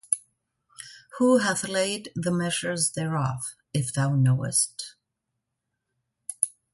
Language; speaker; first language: English; non-native, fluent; German